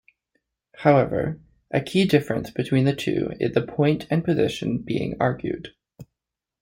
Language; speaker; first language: English; native; English